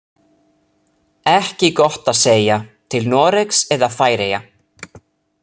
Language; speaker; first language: Icelandic; non-native, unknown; Italian